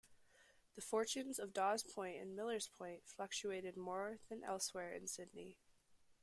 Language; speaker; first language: English; native; English